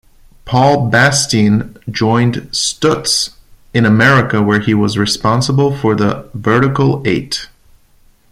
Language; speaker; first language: English; non-native, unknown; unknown